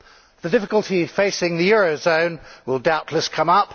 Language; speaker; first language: English; native; English